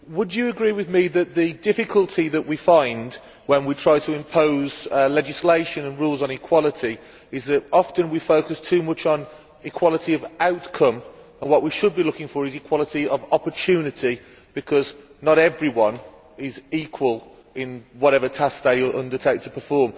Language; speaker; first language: English; native; English